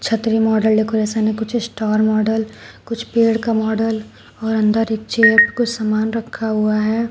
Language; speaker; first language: Hindi; native; Hindi